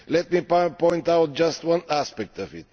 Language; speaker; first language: English; non-native, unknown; Bulgarian